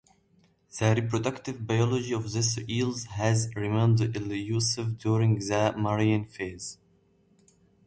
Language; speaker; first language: English; native; English